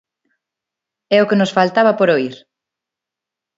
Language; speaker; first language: Galician; non-native, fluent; Spanish